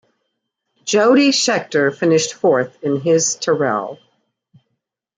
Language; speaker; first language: English; native; English